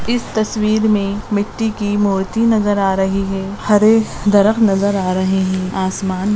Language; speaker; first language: Hindi; non-native, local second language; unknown